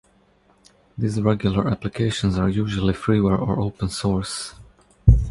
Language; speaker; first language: English; non-native, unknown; Croatian